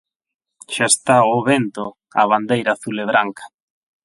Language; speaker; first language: Galician; non-native, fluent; Spanish